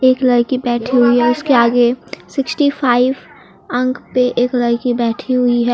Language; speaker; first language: Hindi; native; Hindi